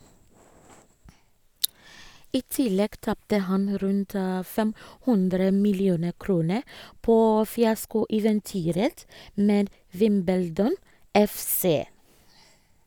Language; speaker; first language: Norwegian; non-native, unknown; Ga